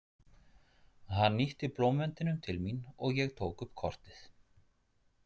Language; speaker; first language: Icelandic; native; Icelandic